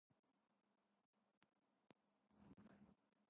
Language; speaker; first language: English; non-native, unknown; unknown